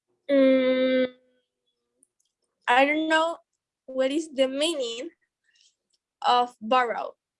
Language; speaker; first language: English; non-native, learner; Spanish